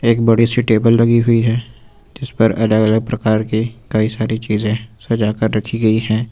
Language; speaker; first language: Hindi; native; Hindi